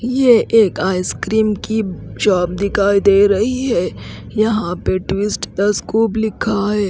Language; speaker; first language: Hindi; native; Hindi